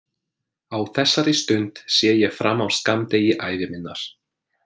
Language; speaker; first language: Icelandic; non-native, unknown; English